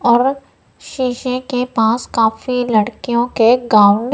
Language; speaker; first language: Hindi; non-native, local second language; Punjabi